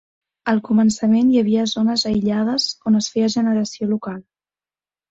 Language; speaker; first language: Catalan; native; Catalan